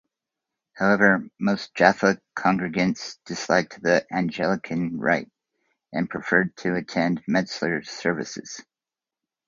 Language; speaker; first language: English; native; English